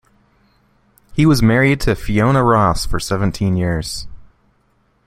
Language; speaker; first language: English; native; English